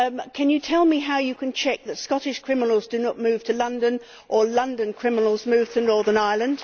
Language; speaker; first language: English; native; English